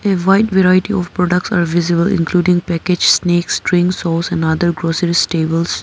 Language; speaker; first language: English; non-native, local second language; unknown